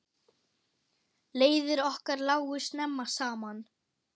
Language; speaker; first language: Icelandic; non-native, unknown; German